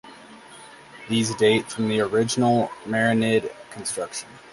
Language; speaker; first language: English; native; English